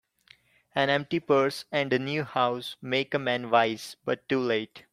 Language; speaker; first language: English; non-native, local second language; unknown